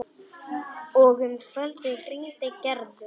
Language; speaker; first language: Icelandic; non-native, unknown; Polish